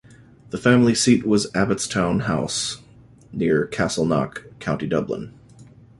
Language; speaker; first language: English; native; English